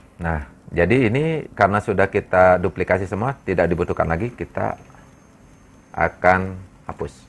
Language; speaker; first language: Indonesian; non-native, local second language; Sundanese